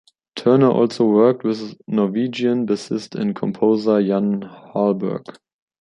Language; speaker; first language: English; non-native, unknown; German